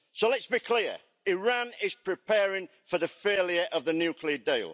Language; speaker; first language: English; native; English